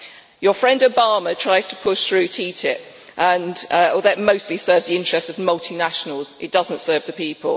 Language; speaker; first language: English; native; English